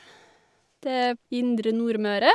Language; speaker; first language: Norwegian; native; Norwegian